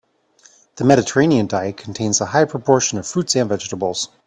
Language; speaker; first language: English; native; English